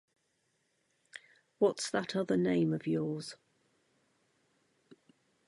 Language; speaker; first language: English; native; English